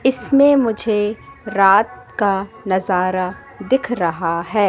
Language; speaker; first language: Hindi; native; Hindi